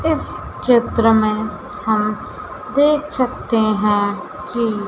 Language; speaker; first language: Hindi; native; Hindi